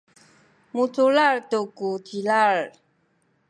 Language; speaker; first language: Sakizaya; non-native, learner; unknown